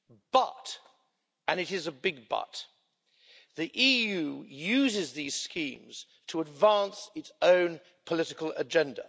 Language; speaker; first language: English; native; English